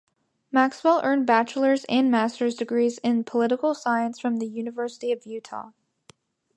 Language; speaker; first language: English; native; English